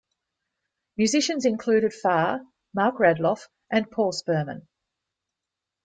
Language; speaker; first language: English; native; English